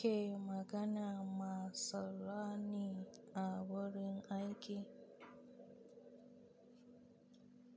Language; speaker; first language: Hausa; native; Hausa